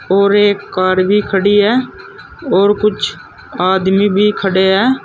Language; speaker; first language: Hindi; native; Hindi